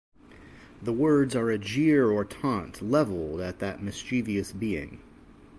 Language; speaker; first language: English; native; English